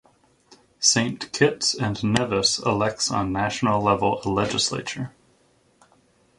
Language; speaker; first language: English; native; English